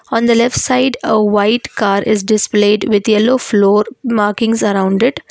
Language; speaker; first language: English; non-native, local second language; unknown